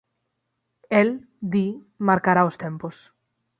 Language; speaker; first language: Galician; native; Galician